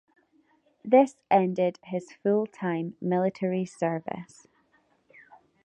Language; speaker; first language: English; native; English